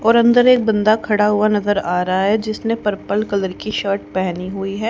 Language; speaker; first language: Hindi; native; Hindi